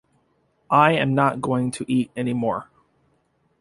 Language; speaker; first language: English; native; English